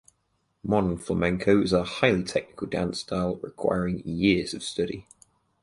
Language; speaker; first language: English; native; English